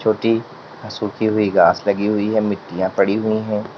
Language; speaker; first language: Hindi; native; Hindi